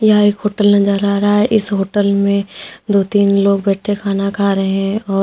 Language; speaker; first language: Hindi; native; Hindi